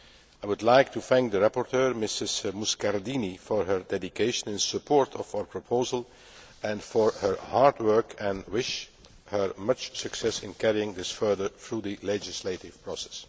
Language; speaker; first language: English; non-native, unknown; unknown